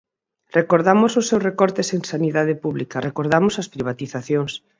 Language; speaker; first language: Galician; native; Galician